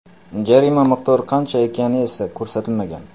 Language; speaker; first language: Uzbek; non-native, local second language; Kara-Kalpak